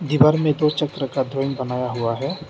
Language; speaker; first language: Hindi; non-native, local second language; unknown